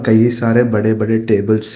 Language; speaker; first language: Hindi; non-native, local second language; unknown